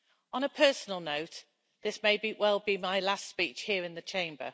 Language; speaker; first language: English; native; English